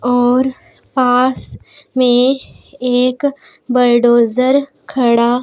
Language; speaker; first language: Hindi; non-native, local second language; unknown